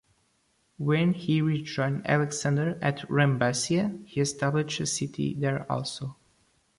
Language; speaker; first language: English; non-native, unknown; Portuguese